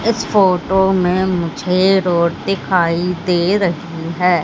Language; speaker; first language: Hindi; native; Hindi